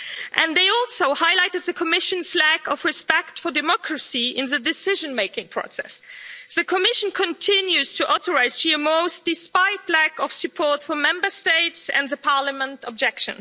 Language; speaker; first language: English; non-native, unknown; Luxembourgish